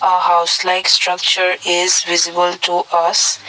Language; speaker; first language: English; non-native, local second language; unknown